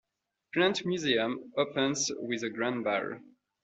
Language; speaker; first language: English; non-native, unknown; French